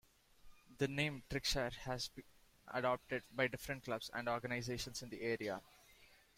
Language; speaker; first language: English; non-native, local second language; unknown